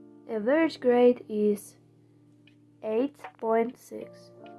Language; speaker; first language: English; non-native, learner; Russian